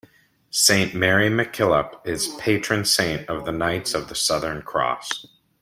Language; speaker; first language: English; native; English